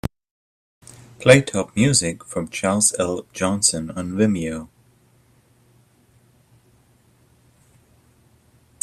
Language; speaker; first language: English; native; English